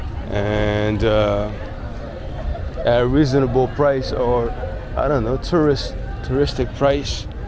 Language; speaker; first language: English; early bilingual, other home language; Spanish